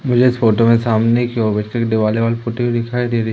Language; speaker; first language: Hindi; native; Hindi